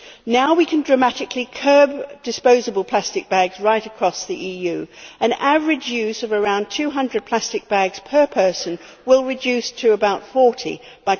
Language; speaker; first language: English; native; English